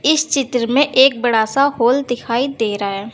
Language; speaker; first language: Hindi; native; Hindi